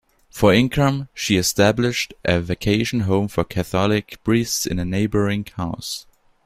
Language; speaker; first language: English; non-native, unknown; German